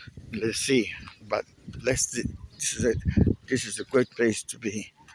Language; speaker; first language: English; non-native, local second language; Spanish